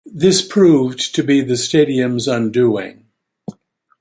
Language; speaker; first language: English; native; English